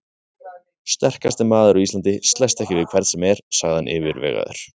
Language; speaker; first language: Icelandic; native; Icelandic